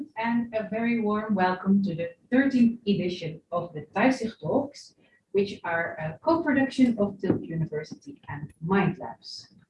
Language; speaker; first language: English; non-native, fluent; Dutch